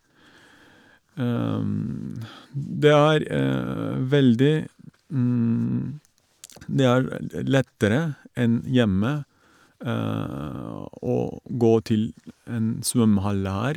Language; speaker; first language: Norwegian; non-native, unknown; Turkish